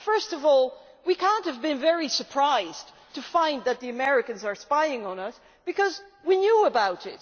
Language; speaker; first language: English; non-native, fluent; Dutch